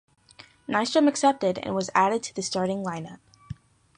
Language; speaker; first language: English; native; English